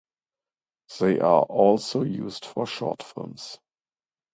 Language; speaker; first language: English; non-native, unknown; German